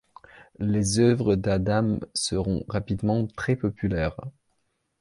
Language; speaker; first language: French; non-native, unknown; Belarusian